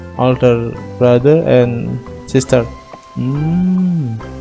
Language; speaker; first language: English; non-native, learner; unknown